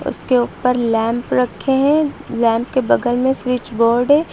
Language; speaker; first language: Hindi; native; Hindi